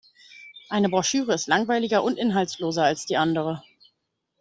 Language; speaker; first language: German; native; German